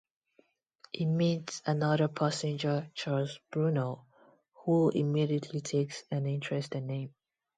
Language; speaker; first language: English; non-native, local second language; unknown